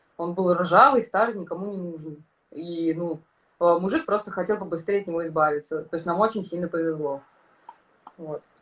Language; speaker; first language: Russian; native; Russian